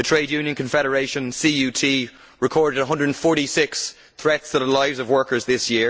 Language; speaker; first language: English; native; English